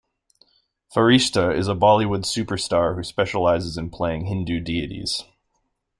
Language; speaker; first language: English; native; English